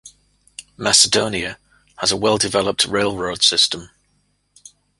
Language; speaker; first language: English; native; English